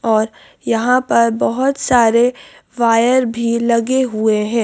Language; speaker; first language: Hindi; native; Hindi